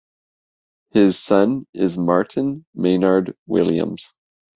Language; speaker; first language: English; native; English